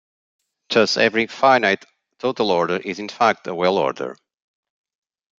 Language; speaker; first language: English; non-native, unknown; Portuguese